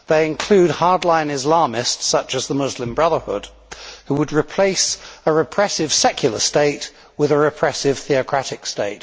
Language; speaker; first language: English; native; English